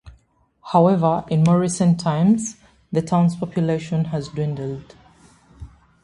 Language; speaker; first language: English; native; English